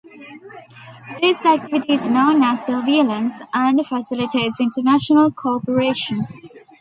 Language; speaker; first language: English; non-native, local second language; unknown